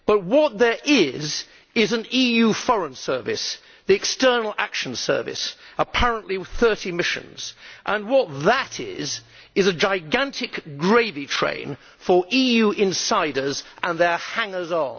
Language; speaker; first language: English; native; English